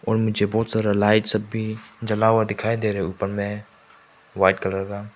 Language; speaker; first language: Hindi; non-native, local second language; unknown